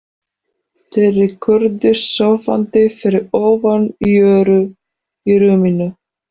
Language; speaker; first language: Icelandic; non-native, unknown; Polish